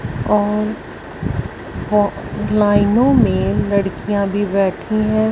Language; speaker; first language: Hindi; non-native, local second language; Punjabi